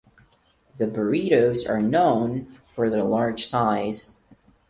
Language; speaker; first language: English; non-native, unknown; Portuguese